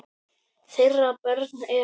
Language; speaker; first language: Icelandic; native; Icelandic